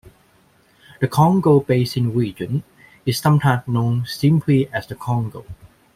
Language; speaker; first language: English; non-native, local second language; Cantonese